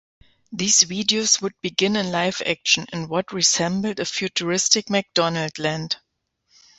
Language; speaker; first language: English; non-native, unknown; German